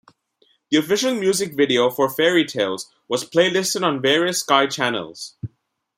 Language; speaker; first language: English; non-native, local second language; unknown